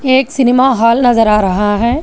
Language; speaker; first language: Hindi; non-native, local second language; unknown